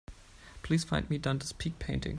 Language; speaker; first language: English; non-native, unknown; German